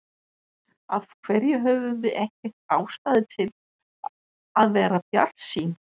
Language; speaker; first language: Icelandic; non-native, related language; Danish